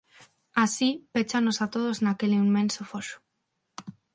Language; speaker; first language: Galician; non-native, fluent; Spanish